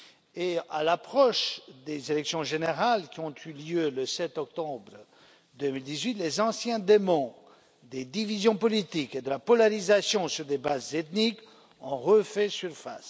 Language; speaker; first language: French; non-native, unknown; Romanian